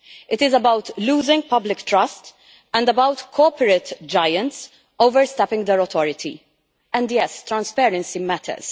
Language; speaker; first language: English; non-native, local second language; Maltese